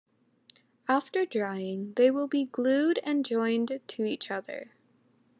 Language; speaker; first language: English; native; English